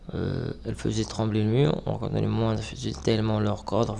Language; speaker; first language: French; non-native, local second language; Arabic